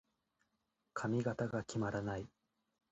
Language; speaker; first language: Japanese; native; Japanese